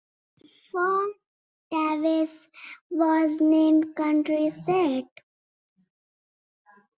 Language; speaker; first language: English; non-native, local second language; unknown